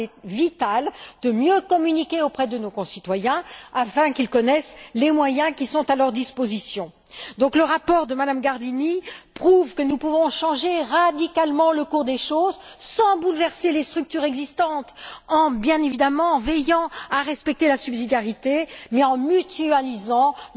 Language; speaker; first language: French; native; French